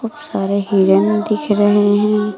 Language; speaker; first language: Hindi; native; Hindi